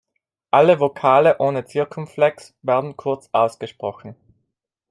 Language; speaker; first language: German; non-native, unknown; Italian